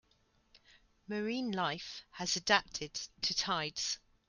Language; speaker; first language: English; native; English